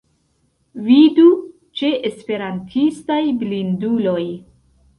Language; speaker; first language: Esperanto; non-native, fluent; Central Kurdish